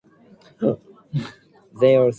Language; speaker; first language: English; native; English